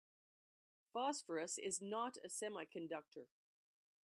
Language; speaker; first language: English; native; English